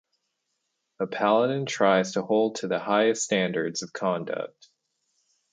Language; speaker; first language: English; native; English